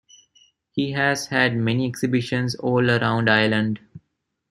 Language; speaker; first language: English; non-native, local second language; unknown